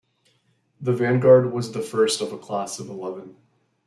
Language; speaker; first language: English; native; English